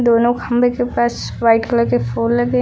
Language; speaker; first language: Hindi; native; Hindi